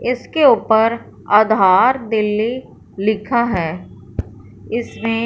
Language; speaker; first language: Hindi; non-native, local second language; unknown